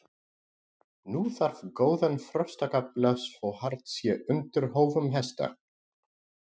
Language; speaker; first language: Icelandic; non-native, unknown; Greek